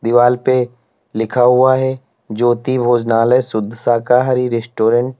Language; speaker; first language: Hindi; native; Hindi